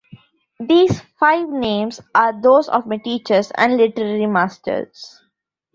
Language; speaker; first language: English; non-native, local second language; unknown